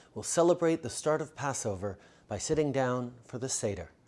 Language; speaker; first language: English; native; English